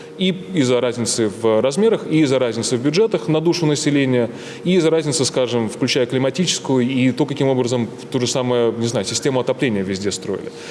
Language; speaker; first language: Russian; native; Russian